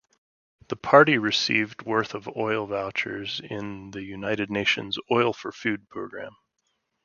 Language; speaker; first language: English; native; English